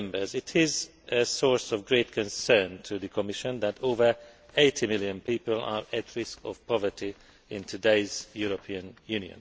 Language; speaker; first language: English; non-native, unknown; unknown